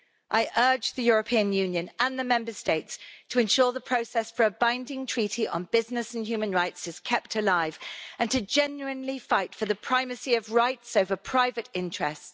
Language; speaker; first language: English; native; English